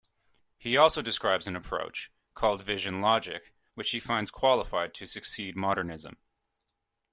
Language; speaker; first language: English; native; English